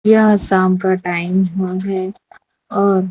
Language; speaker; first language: Hindi; non-native, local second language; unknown